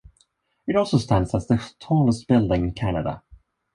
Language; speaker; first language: English; non-native, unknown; Swedish